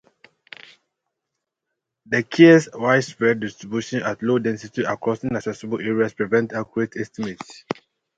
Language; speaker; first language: English; native; English